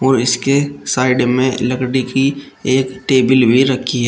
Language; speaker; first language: Hindi; native; Hindi